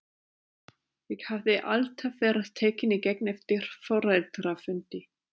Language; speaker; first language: Icelandic; non-native, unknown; German